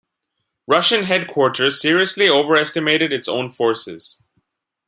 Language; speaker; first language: English; non-native, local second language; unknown